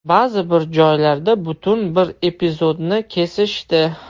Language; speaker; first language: Uzbek; non-native, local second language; Russian